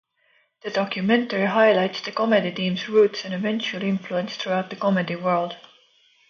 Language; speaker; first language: English; non-native, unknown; Estonian